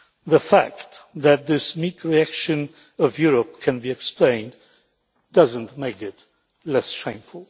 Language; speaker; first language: English; non-native, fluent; Polish